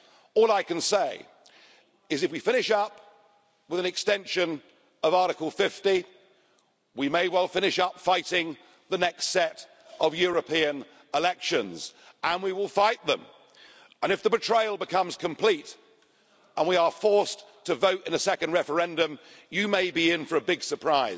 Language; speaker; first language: English; native; English